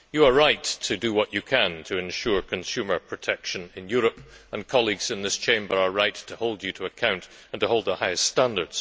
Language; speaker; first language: English; native; English